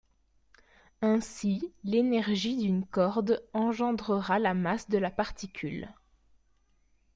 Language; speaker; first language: French; native; French